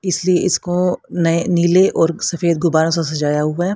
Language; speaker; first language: Hindi; native; Hindi